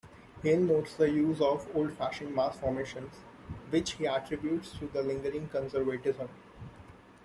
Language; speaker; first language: English; non-native, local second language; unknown